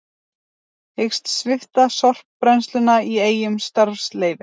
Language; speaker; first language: Icelandic; native; Icelandic